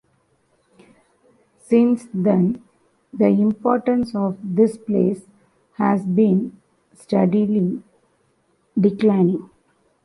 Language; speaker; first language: English; non-native, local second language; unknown